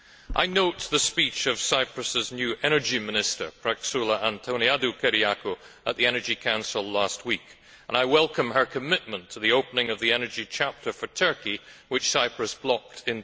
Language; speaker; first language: English; native; English